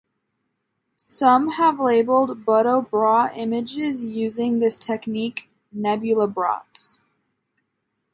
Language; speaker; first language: English; native; English